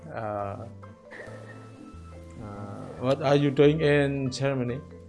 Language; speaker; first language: English; non-native, learner; Indonesian